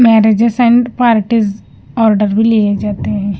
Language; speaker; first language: Hindi; non-native, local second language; Punjabi